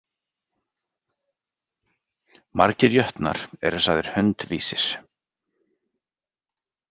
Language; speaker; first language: Icelandic; native; Icelandic